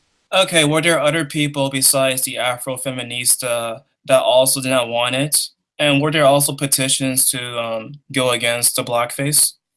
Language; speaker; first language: English; native; English